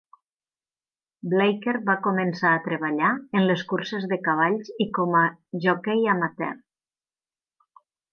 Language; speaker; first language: Catalan; native; Catalan